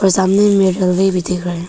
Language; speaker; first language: Hindi; early bilingual, other home language; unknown